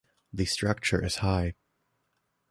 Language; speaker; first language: English; non-native, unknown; German